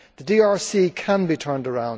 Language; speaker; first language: English; native; English